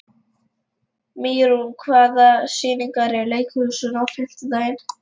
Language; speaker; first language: Icelandic; non-native, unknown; Lithuanian